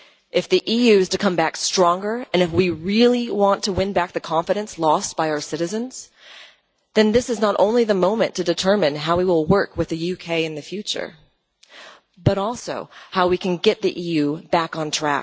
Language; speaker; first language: English; non-native, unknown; Dutch